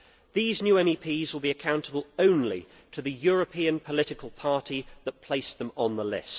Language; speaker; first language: English; native; English